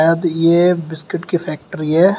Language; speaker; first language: Hindi; native; Hindi